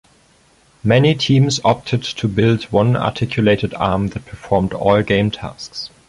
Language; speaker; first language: English; non-native, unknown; German